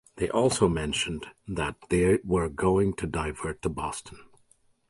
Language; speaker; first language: English; native; English